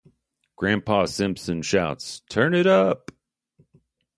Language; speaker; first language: English; native; English